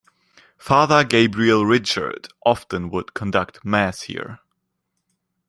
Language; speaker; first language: English; non-native, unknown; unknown